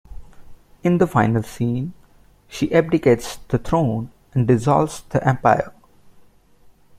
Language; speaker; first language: English; non-native, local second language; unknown